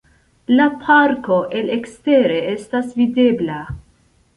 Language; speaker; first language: Esperanto; non-native, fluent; Central Kurdish